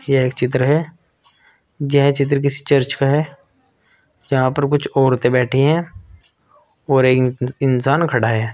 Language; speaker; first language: Hindi; native; Hindi